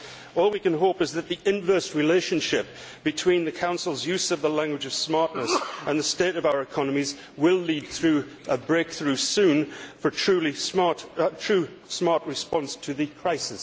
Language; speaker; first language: English; native; English